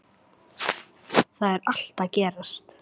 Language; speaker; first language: Icelandic; native; Icelandic